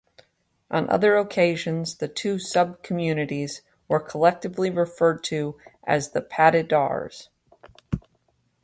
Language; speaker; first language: English; native; English